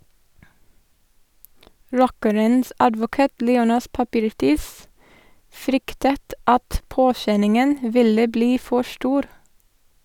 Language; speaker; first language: Norwegian; non-native, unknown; English